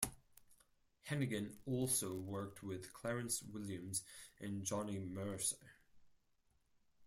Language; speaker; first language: English; non-native, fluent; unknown